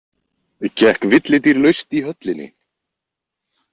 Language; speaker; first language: Icelandic; native; Icelandic